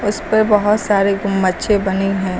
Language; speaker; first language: Hindi; native; Hindi